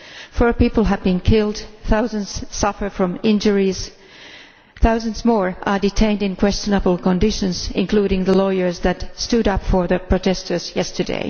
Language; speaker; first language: English; non-native, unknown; Finnish